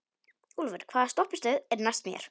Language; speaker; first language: Icelandic; non-native, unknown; Polish